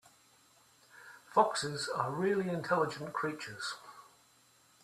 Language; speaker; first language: English; native; English